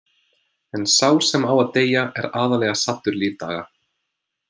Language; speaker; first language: Icelandic; non-native, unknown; English